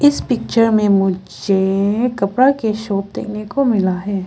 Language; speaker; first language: Hindi; non-native, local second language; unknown